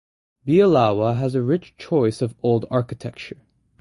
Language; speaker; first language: English; native; English